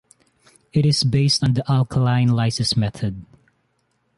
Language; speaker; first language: English; non-native, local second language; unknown